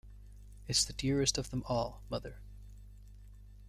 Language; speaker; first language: English; native; English